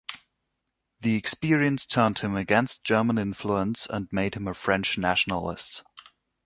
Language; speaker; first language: English; non-native, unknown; German